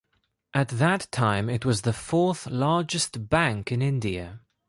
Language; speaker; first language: English; non-native, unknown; Greek